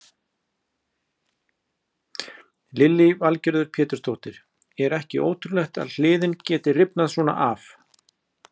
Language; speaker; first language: Icelandic; native; Icelandic